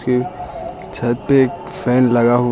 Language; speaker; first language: Hindi; native; Hindi